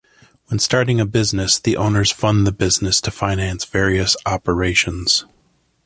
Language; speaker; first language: English; native; English